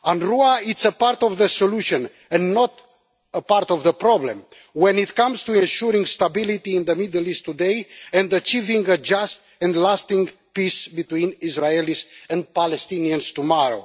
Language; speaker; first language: English; non-native, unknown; Romanian